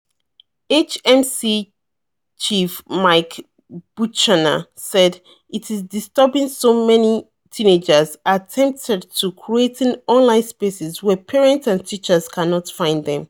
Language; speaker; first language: English; non-native, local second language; Yoruba